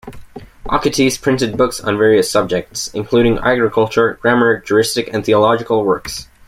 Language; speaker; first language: English; native; English